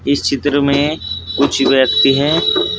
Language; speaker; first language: Hindi; native; Hindi